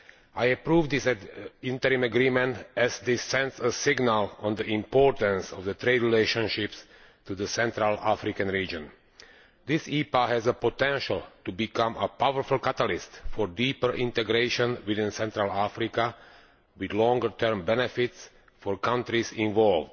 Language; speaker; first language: English; non-native, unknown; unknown